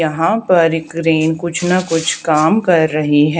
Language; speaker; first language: Hindi; native; Hindi